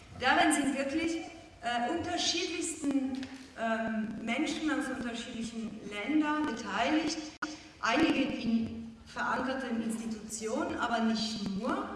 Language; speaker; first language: German; non-native, fluent; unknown